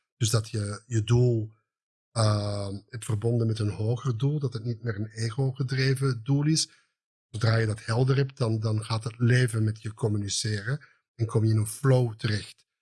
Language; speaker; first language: Dutch; native; Dutch